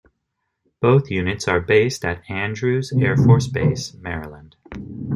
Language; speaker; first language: English; native; English